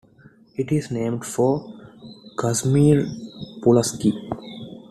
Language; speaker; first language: English; non-native, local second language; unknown